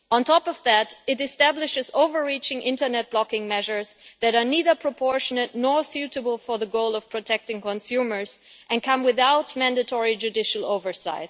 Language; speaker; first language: English; non-native, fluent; German